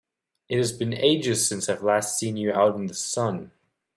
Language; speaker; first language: English; native; English